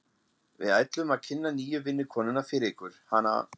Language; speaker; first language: Icelandic; non-native, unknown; German